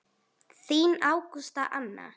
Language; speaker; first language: Icelandic; native; Icelandic